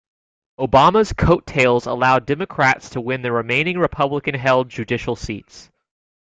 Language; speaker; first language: English; native; English